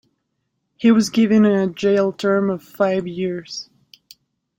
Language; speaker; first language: English; native; English